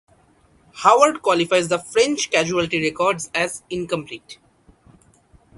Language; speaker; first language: English; non-native, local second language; Bangla